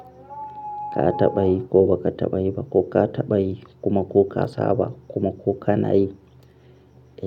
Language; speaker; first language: Hausa; non-native, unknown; Akan